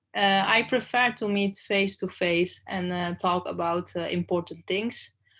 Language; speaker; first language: English; non-native, learner; Turkish